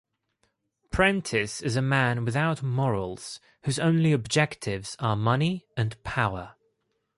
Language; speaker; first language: English; non-native, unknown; Greek